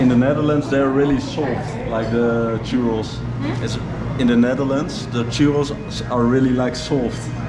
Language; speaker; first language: English; non-native, fluent; Dutch